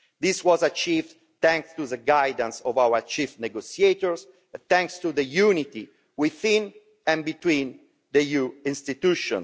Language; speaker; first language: English; non-native, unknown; Italian